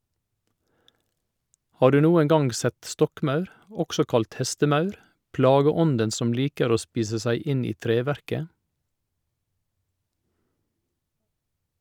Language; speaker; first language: Norwegian; native; Norwegian